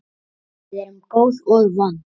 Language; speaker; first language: Icelandic; native; Icelandic